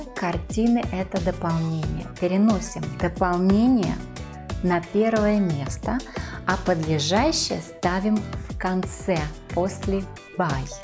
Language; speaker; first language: Russian; native; Russian